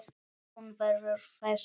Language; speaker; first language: Icelandic; non-native, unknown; Polish